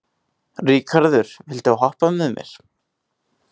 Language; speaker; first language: Icelandic; native; Icelandic